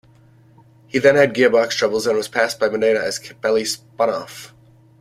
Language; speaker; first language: English; native; English